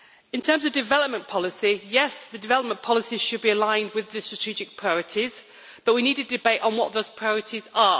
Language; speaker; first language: English; native; English